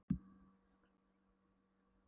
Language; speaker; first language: Icelandic; non-native, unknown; Polish